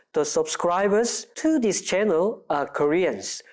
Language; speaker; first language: English; non-native, fluent; Korean